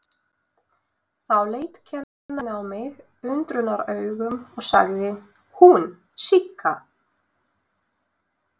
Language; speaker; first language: Icelandic; non-native, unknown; Russian